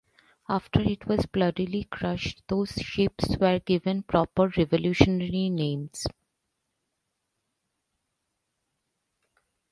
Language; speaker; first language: English; non-native, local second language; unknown